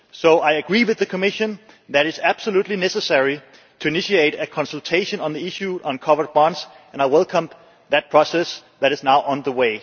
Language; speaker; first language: English; non-native, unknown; Danish